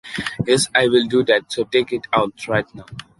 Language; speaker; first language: English; non-native, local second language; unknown